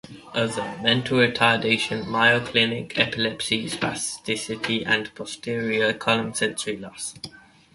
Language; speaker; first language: English; native; English